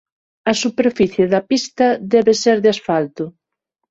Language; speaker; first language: Galician; non-native, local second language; Spanish